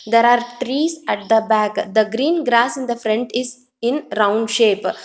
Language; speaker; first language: English; non-native, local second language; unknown